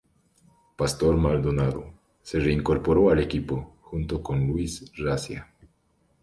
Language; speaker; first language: Spanish; native; Spanish